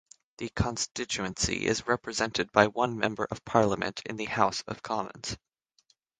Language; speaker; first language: English; native; English